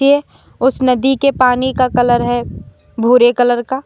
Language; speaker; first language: Hindi; native; Hindi